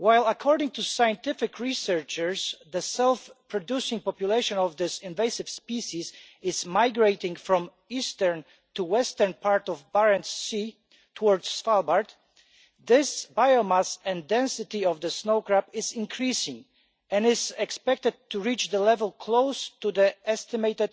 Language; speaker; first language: English; non-native, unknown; Polish